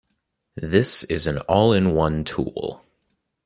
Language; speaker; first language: English; native; English